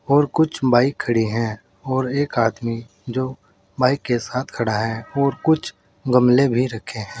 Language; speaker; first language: Hindi; native; Hindi